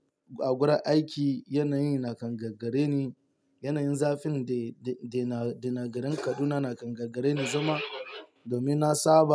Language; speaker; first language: Hausa; non-native, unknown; Yoruba